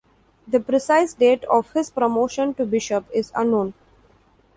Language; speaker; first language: English; non-native, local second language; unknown